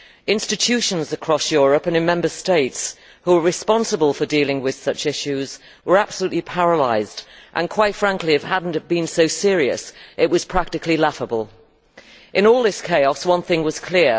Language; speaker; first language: English; native; English